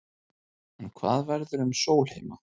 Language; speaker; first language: Icelandic; native; Icelandic